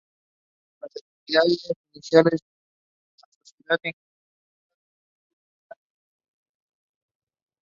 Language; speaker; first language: English; non-native, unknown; Spanish